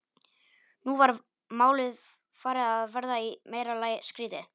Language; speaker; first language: Icelandic; non-native, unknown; Polish